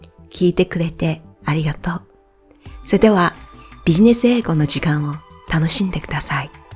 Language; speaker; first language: Japanese; non-native, fluent; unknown